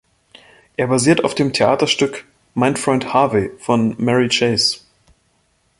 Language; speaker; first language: German; native; German